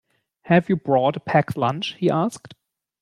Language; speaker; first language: English; non-native, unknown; German